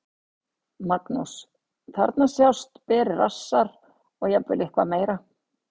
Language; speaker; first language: Icelandic; native; Icelandic